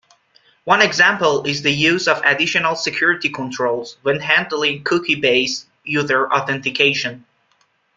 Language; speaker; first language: English; non-native, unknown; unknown